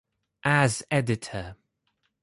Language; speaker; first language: English; non-native, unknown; Greek